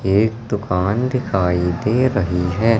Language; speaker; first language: Hindi; native; Hindi